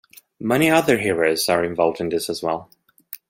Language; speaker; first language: English; non-native, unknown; Swedish